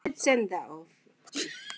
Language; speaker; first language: Icelandic; non-native, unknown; Filipino